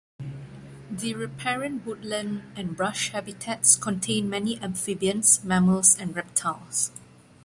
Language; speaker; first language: English; non-native, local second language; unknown